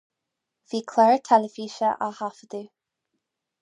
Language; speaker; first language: Irish; non-native, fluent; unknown